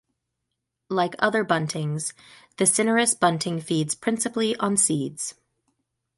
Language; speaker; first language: English; native; English